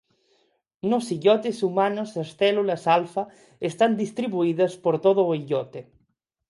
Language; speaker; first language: Galician; non-native, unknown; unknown